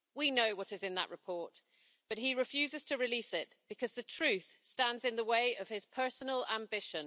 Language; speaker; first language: English; native; English